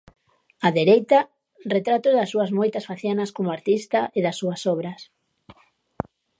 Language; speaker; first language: Galician; native; Galician